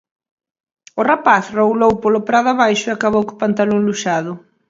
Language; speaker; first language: Galician; native; Galician